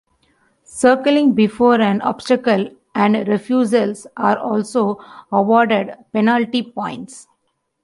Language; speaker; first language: English; non-native, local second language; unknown